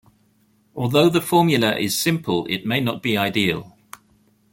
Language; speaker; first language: English; native; English